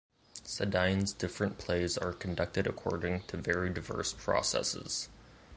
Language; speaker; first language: English; native; English